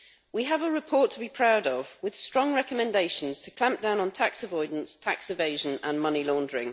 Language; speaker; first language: English; native; English